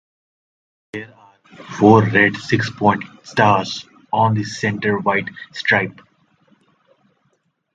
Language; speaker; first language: English; non-native, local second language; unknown